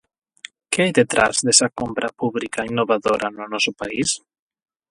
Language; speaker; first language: Galician; non-native, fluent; Spanish